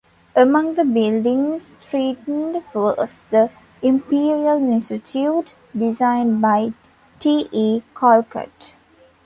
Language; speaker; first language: English; non-native, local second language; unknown